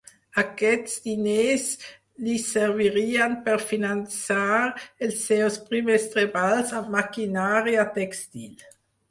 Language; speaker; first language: Catalan; non-native, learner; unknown